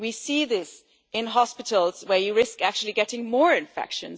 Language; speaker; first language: English; non-native, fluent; German